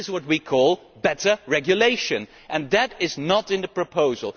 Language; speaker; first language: English; non-native, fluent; Dutch